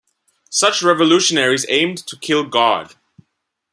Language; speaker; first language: English; non-native, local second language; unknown